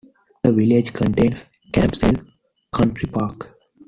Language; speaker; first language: English; non-native, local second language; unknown